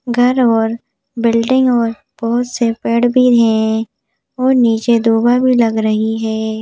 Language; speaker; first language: Hindi; native; Hindi